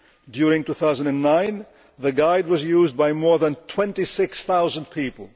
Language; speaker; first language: English; non-native, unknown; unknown